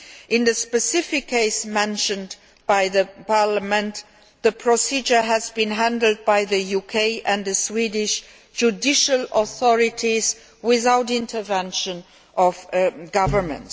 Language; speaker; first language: English; non-native, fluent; Luxembourgish